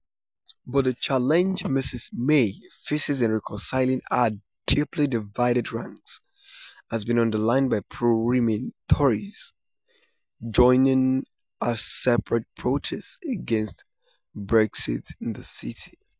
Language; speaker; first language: English; non-native, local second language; Yoruba